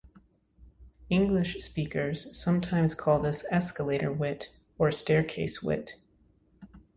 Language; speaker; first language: English; native; English